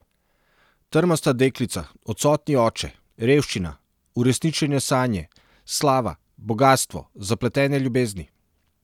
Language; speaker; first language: Slovenian; non-native, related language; Serbian